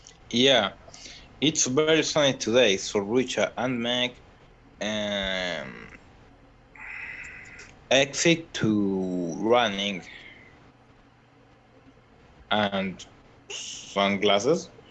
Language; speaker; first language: English; non-native, learner; Spanish